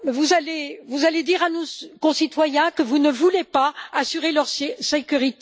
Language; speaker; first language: French; native; French